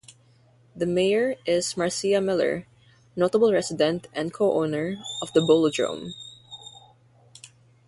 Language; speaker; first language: English; non-native, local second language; Filipino